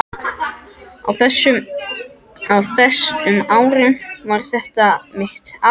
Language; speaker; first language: Icelandic; non-native, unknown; French